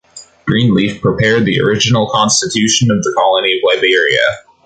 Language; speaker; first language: English; native; English